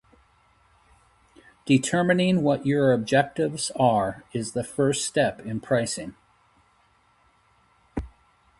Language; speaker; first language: English; native; English